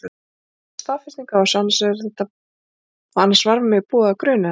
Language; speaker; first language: Icelandic; native; Icelandic